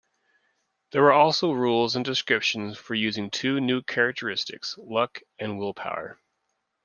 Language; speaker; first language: English; native; English